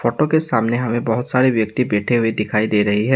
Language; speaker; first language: Hindi; non-native, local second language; Assamese